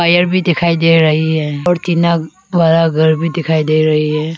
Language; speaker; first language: Hindi; non-native, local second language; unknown